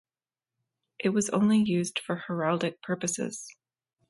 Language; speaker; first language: English; native; English